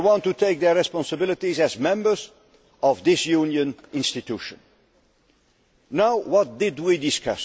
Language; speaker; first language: English; non-native, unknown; Dutch